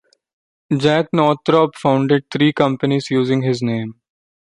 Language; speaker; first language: English; non-native, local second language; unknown